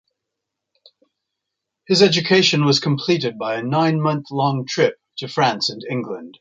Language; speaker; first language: English; non-native, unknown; Spanish